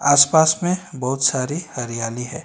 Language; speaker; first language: Hindi; non-native, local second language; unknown